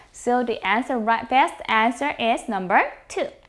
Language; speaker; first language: English; non-native, fluent; Korean